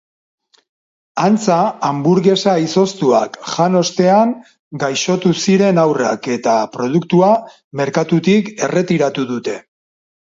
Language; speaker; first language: Basque; non-native, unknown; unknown